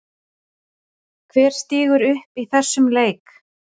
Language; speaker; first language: Icelandic; native; Icelandic